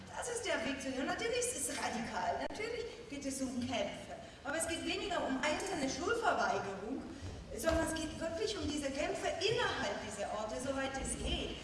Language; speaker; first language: German; non-native, fluent; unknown